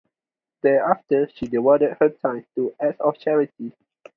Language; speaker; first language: English; non-native, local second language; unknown